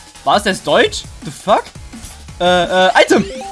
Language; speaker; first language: German; native; German